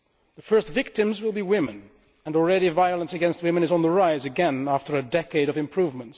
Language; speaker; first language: English; non-native, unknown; Dutch